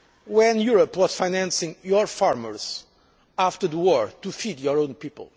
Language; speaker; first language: English; non-native, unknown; Portuguese